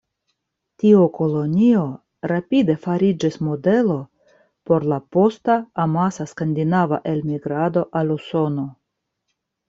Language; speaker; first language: Esperanto; non-native, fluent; Russian